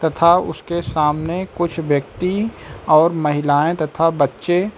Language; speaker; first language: Hindi; native; Hindi